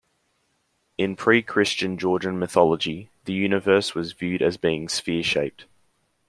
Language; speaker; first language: English; native; English